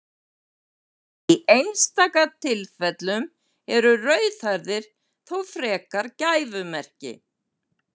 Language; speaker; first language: Icelandic; native; Icelandic